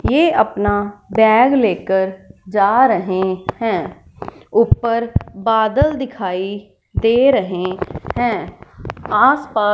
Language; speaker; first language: Hindi; non-native, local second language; Punjabi